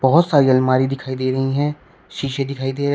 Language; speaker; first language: Hindi; native; Hindi